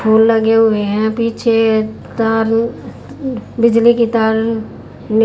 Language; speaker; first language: Hindi; native; Hindi